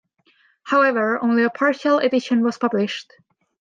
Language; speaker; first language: English; non-native, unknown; Estonian